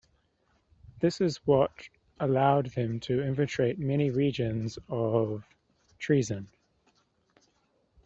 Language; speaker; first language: English; native; English